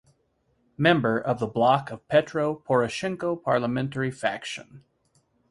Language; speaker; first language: English; native; English